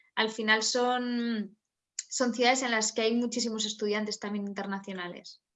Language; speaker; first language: Spanish; native; Spanish